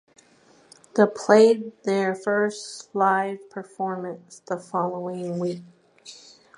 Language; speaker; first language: English; native; English